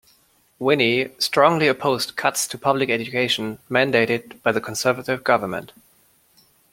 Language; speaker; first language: English; non-native, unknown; German